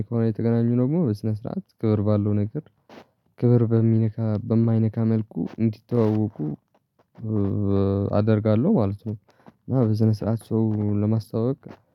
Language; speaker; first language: Amharic; non-native, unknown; Tigrinya